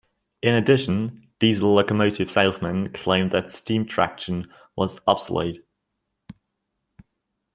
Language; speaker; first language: English; non-native, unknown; German